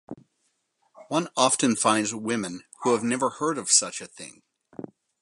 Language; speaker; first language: English; native; English